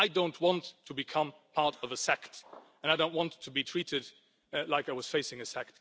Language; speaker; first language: English; non-native, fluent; Luxembourgish